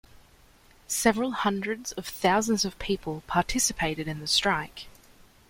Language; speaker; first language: English; native; English